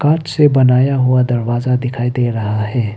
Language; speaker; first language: Hindi; non-native, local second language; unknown